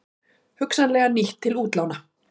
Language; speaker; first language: Icelandic; native; Icelandic